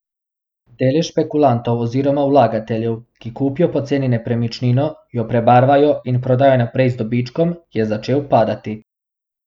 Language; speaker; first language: Slovenian; non-native, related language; Bosnian